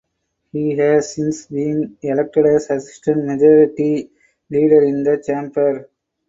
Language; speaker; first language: English; non-native, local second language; Tamil